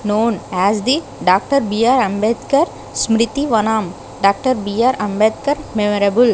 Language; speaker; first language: English; non-native, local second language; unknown